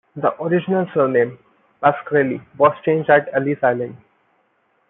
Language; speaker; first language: English; non-native, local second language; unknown